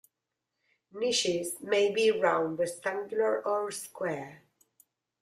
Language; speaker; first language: English; non-native, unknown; Spanish